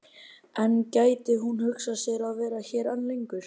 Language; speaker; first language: Icelandic; native; Icelandic